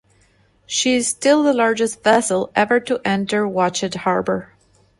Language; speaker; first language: English; non-native, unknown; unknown